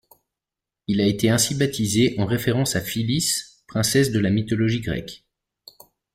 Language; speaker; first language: French; native; French